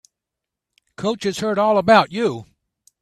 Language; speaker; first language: English; native; English